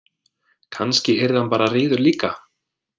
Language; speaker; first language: Icelandic; non-native, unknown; English